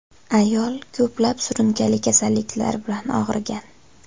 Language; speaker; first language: Uzbek; native; Uzbek